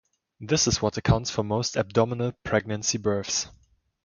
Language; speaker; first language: English; non-native, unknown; German